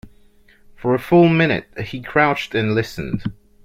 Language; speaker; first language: English; non-native, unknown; French